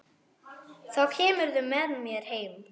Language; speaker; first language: Icelandic; non-native, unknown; German